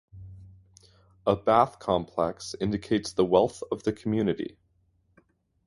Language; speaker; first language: English; native; English